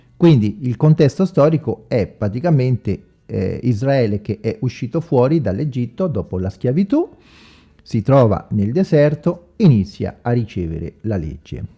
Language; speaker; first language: Italian; non-native, fluent; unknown